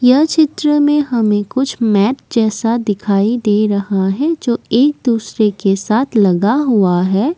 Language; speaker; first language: Hindi; non-native, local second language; Assamese